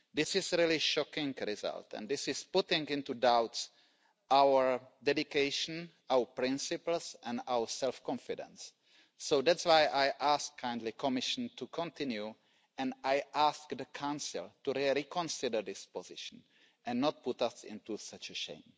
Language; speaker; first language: English; non-native, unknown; Czech